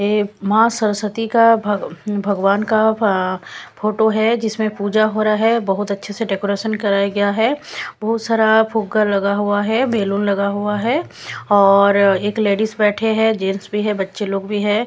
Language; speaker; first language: Hindi; non-native, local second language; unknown